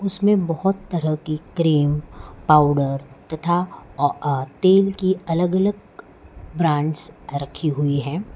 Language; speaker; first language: Hindi; non-native, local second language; Gujarati